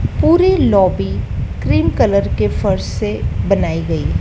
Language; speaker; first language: Hindi; native; Hindi